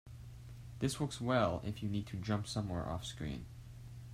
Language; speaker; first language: English; native; English